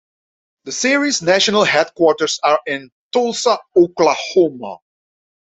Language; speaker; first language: English; non-native, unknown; Dutch